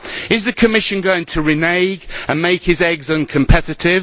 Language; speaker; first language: English; native; English